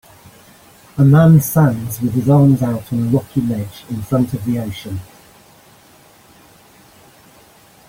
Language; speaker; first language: English; native; English